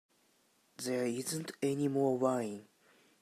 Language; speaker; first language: English; native; English